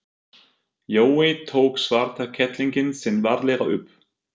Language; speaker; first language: Icelandic; non-native, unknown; German